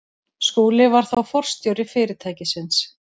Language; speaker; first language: Icelandic; native; Icelandic